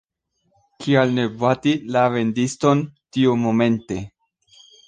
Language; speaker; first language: Esperanto; non-native, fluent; Spanish